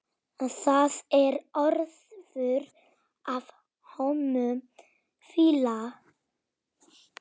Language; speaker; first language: Icelandic; non-native, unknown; Polish